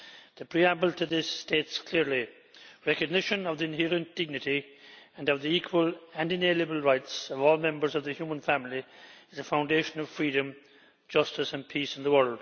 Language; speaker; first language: English; native; English